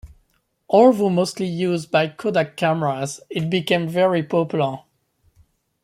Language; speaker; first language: English; non-native, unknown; French